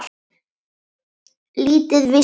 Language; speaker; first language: Icelandic; native; Icelandic